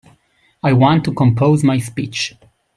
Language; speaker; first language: English; native; English